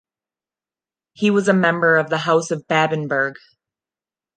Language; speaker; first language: English; non-native, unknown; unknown